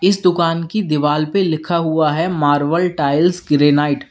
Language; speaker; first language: Hindi; native; Hindi